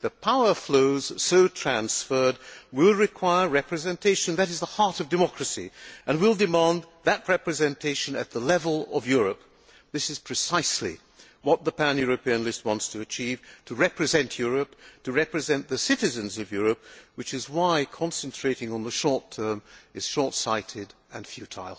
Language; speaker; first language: English; non-native, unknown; Hungarian